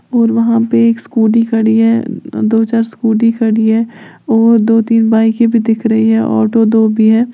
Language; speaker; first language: Hindi; native; Hindi